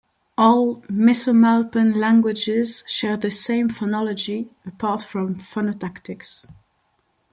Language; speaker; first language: English; non-native, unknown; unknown